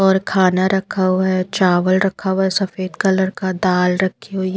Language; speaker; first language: Hindi; non-native, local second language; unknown